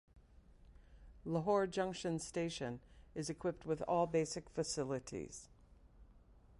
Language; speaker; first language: English; native; English